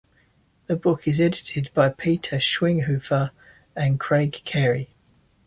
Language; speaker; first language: English; native; English